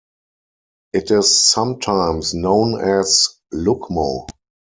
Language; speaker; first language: English; non-native, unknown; German